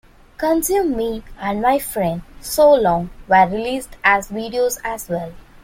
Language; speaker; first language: English; non-native, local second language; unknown